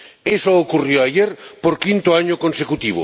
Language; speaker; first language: Spanish; non-native, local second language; Catalan